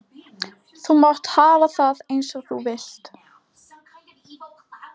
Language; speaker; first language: Icelandic; non-native, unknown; Polish